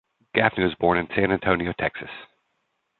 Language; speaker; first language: English; native; English